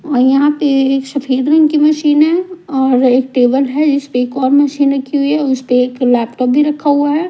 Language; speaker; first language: Hindi; non-native, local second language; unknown